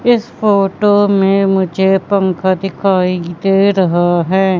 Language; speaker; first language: Hindi; native; Hindi